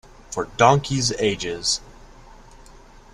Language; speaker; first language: English; native; English